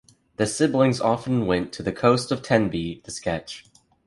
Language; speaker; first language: English; native; English